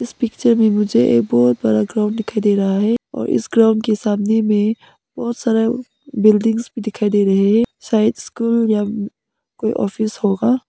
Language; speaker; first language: Hindi; non-native, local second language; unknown